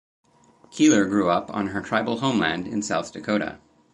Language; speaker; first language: English; native; English